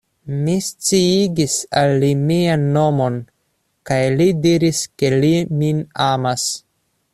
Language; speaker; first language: Esperanto; non-native, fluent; Russian